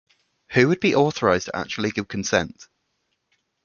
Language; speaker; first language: English; native; English